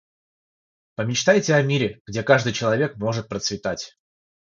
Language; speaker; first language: Russian; non-native, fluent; Georgian